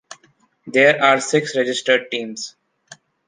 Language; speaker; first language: English; non-native, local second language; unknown